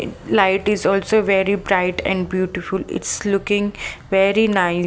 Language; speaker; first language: English; non-native, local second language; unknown